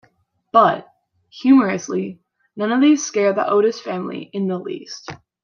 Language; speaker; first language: English; native; English